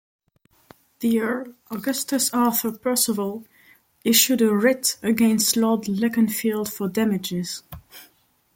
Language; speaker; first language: English; non-native, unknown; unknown